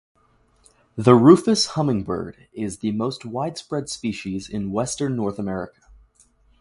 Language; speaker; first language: English; native; English